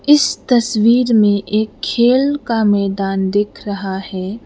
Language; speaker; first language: Hindi; non-native, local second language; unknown